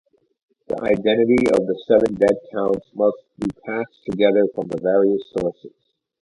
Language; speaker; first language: English; native; English